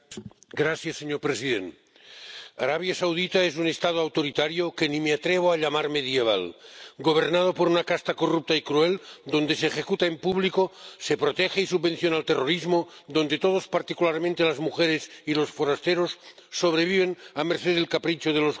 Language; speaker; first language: Spanish; non-native, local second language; Catalan